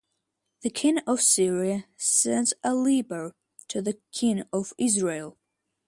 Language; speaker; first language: English; non-native, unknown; Russian